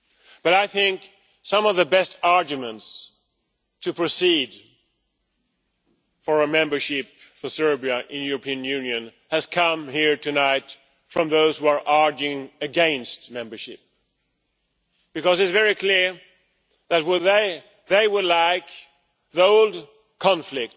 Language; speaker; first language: English; non-native, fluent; Swedish